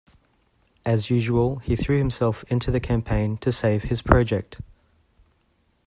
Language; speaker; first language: English; native; English